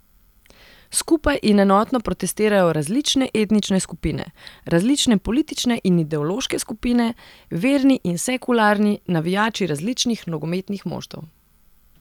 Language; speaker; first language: Slovenian; non-native, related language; Serbian